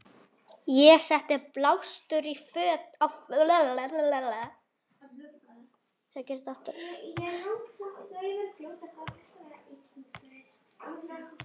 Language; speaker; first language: Icelandic; native; Icelandic